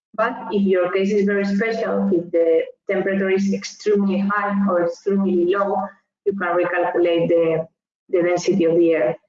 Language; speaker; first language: English; non-native, fluent; Spanish